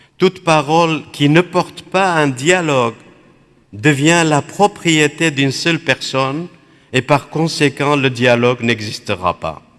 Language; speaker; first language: French; non-native, fluent; Aramaic